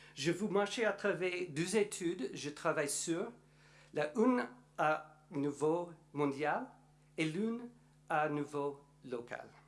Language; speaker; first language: French; non-native, learner; English